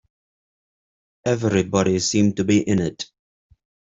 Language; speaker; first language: English; native; English